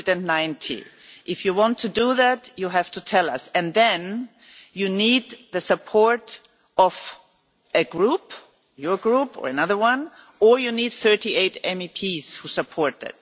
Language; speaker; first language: English; non-native, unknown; German